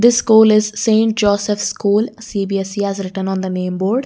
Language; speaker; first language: English; non-native, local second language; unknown